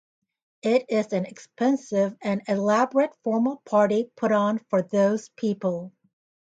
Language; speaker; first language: English; native; English